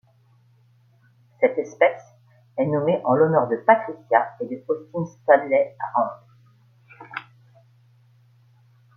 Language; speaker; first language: French; native; French